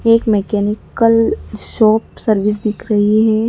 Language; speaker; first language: Hindi; native; Hindi